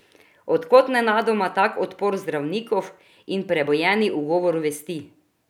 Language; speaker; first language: Slovenian; non-native, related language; Croatian